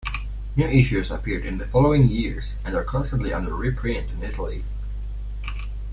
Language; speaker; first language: English; non-native, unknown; Polish